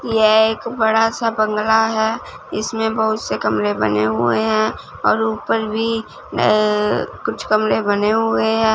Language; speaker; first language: Hindi; non-native, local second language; Punjabi